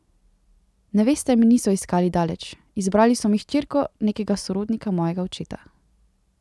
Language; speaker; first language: Slovenian; native; Slovenian